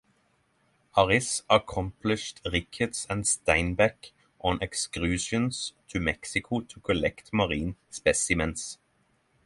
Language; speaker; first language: English; non-native, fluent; Norwegian